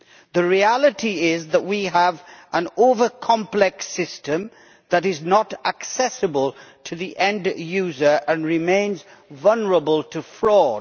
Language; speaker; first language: English; native; English